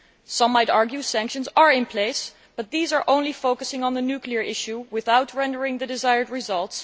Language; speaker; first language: English; non-native, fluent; Dutch